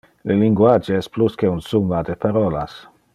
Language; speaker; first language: Interlingua; non-native, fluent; Dutch